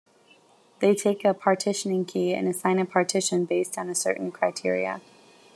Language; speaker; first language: English; native; English